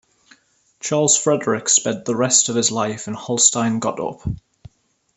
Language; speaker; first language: English; native; English